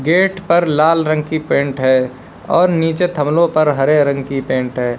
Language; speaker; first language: Hindi; native; Hindi